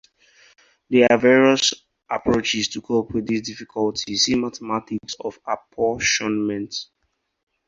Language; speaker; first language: English; non-native, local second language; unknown